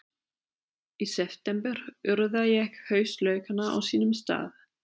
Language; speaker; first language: Icelandic; non-native, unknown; German